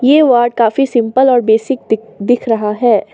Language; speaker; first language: Hindi; non-native, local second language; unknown